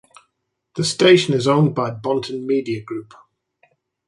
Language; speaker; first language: English; native; English